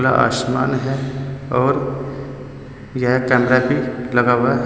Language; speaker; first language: Hindi; native; Hindi